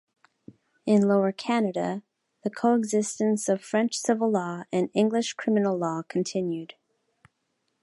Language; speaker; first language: English; native; English